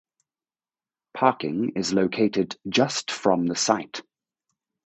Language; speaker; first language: English; native; English